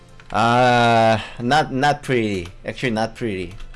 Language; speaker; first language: English; non-native, learner; Korean